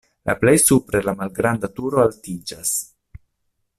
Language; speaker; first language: Esperanto; non-native, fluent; Italian